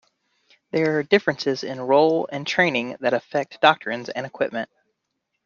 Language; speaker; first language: English; native; English